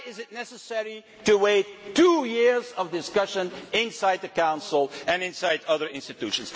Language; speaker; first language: English; non-native, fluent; Dutch